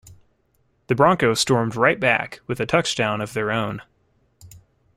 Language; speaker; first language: English; native; English